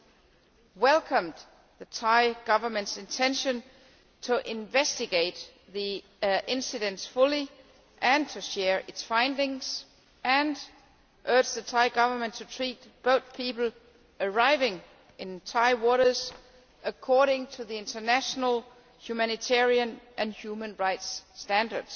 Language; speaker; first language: English; non-native, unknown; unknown